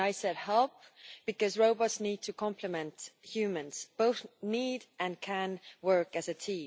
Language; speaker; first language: English; non-native, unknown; Estonian